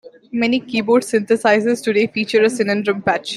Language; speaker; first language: English; non-native, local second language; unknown